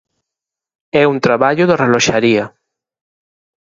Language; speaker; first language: Galician; native; Galician